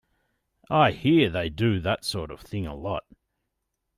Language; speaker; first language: English; native; English